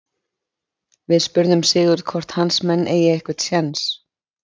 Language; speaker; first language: Icelandic; native; Icelandic